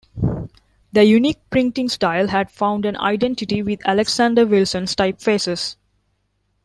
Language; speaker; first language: English; non-native, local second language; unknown